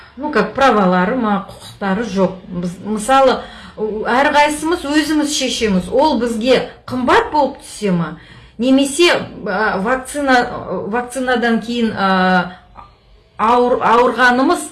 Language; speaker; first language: Kazakh; non-native, local second language; Russian